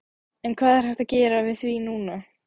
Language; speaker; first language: Icelandic; native; Icelandic